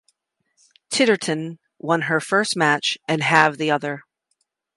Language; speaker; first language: English; native; English